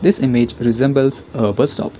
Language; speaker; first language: English; non-native, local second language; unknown